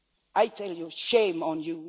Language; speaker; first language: English; non-native, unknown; Swedish